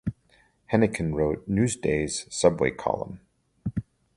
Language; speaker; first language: English; native; English